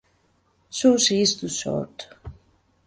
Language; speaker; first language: English; native; English